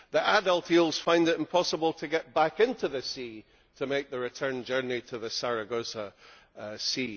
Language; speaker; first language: English; native; English